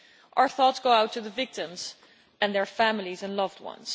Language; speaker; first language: English; non-native, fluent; Dutch